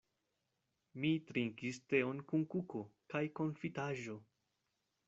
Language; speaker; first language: Esperanto; non-native, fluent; Spanish